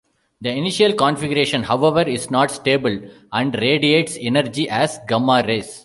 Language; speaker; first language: English; non-native, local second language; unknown